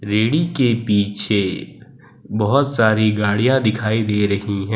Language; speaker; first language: Hindi; non-native, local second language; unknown